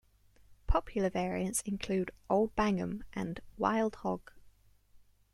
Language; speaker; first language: English; native; English